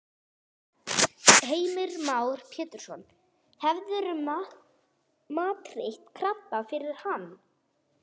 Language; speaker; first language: Icelandic; non-native, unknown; English